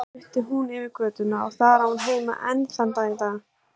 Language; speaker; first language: Icelandic; native; Icelandic